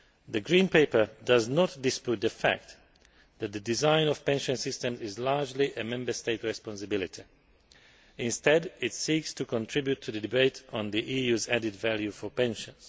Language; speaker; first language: English; non-native, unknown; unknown